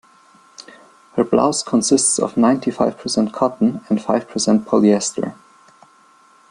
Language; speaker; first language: English; non-native, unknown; German